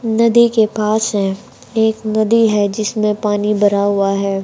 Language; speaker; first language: Hindi; native; Hindi